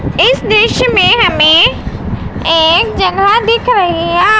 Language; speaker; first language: Hindi; non-native, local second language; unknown